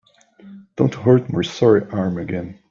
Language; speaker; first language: English; native; English